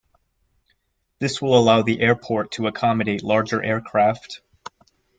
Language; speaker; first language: English; native; English